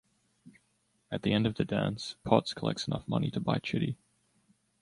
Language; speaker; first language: English; native; English